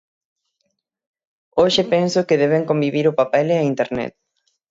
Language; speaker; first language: Galician; native; Galician